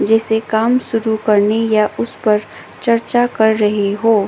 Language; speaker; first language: Hindi; non-native, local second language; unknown